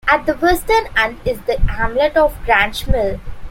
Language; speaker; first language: English; non-native, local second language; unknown